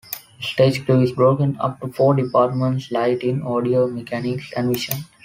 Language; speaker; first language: English; non-native, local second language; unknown